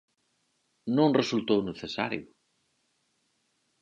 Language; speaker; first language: Galician; native; Galician